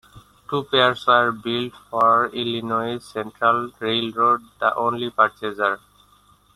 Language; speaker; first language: English; non-native, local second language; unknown